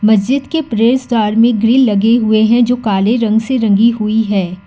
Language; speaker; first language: Hindi; non-native, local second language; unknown